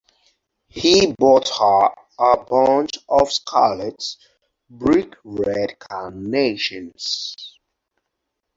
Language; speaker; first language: English; non-native, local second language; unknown